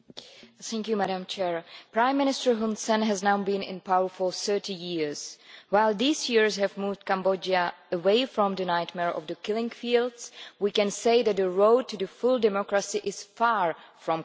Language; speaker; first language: English; non-native, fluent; Czech